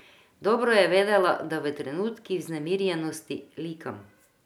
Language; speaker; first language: Slovenian; non-native, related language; Croatian